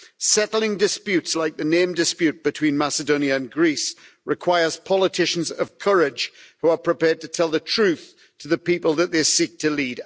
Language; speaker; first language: English; native; English